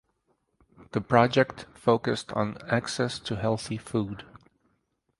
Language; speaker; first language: English; native; English